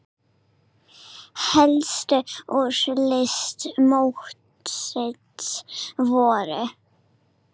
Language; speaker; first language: Icelandic; non-native, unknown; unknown